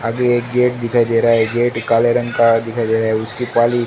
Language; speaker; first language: Hindi; non-native, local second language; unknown